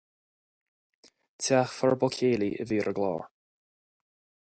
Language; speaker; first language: Irish; non-native, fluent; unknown